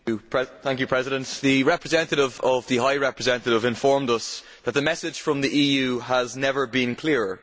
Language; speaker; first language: English; native; English